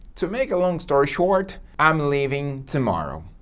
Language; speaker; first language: English; non-native, fluent; Portuguese